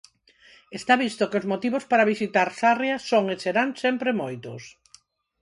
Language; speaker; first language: Galician; non-native, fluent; Spanish